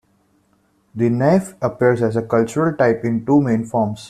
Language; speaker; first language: English; non-native, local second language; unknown